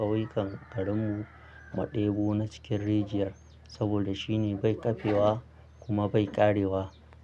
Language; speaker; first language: Hausa; non-native, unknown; Akan